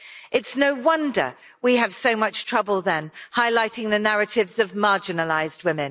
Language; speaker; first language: English; native; English